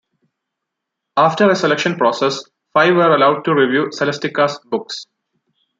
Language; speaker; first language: English; non-native, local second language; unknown